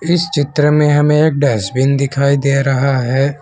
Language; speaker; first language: Hindi; non-native, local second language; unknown